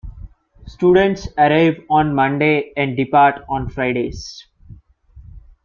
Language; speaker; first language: English; non-native, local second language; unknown